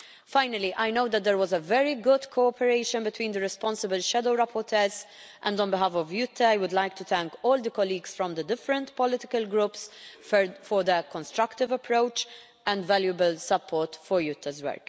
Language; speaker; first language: English; non-native, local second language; Maltese